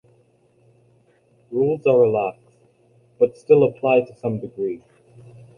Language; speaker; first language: English; native; English